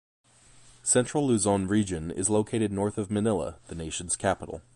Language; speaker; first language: English; native; English